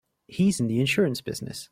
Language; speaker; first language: English; native; English